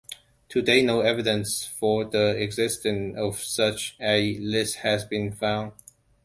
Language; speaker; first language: English; non-native, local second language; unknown